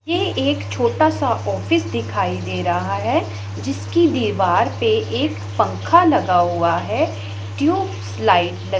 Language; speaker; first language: Hindi; non-native, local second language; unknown